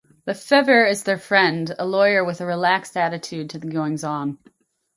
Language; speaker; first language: English; native; English